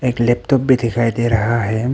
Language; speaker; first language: Hindi; non-native, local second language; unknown